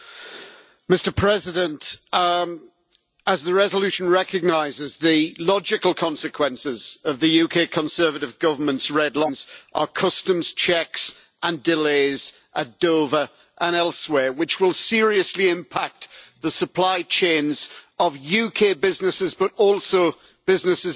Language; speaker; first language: English; native; English